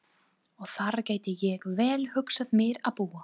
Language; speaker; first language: Icelandic; non-native, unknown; English